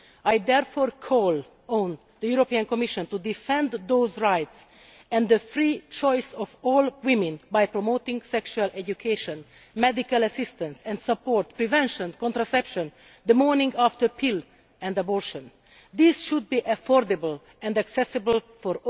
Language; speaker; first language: English; non-native, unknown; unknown